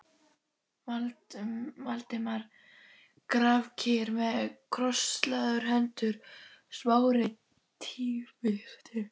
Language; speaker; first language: Icelandic; native; Icelandic